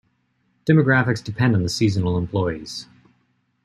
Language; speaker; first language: English; native; English